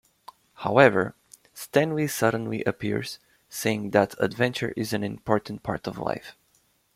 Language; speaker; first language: English; native; English